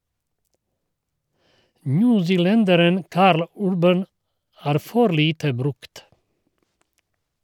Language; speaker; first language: Norwegian; non-native, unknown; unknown